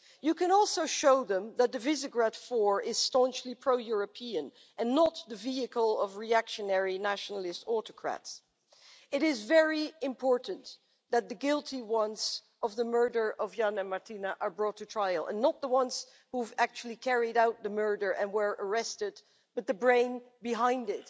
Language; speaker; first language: English; non-native, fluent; Dutch